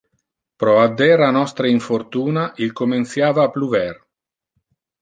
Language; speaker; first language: Interlingua; non-native, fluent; Italian